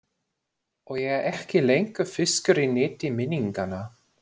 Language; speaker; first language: Icelandic; non-native, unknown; German